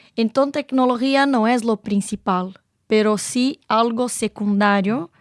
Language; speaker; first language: Spanish; non-native, related language; Portuguese